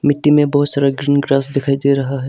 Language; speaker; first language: Hindi; non-native, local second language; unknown